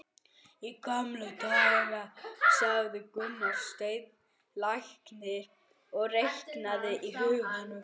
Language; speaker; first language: Icelandic; non-native, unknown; German